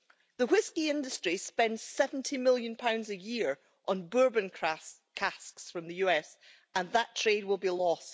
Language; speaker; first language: English; native; English